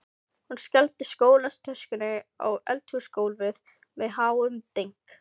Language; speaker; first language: Icelandic; non-native, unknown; Filipino